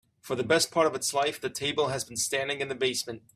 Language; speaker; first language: English; native; English